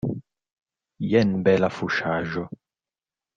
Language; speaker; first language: Esperanto; non-native, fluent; Italian